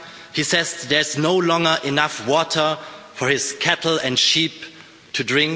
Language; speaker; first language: English; non-native, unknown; German